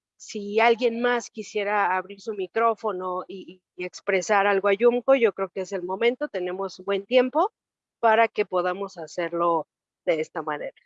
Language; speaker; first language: Spanish; native; Spanish